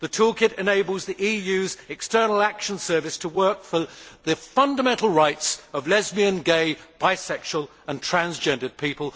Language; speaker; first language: English; native; English